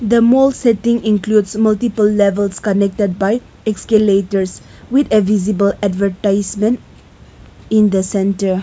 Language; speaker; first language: English; non-native, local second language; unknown